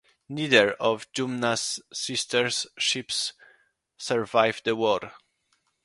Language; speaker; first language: English; non-native, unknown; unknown